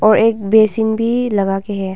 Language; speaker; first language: Hindi; non-native, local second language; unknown